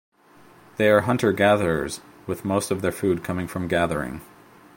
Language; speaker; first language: English; native; English